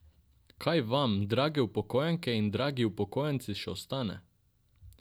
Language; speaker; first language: Slovenian; non-native, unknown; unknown